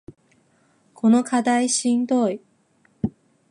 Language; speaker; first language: Japanese; non-native, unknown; Chinese